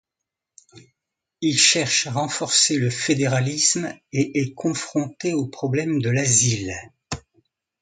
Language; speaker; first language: French; non-native, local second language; Arabic